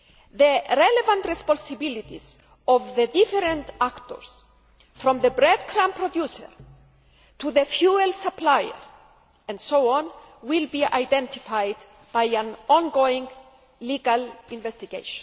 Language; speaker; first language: English; non-native, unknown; Greek